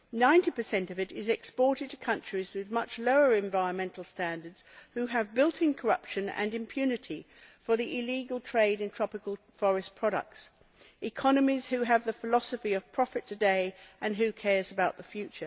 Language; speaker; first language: English; native; English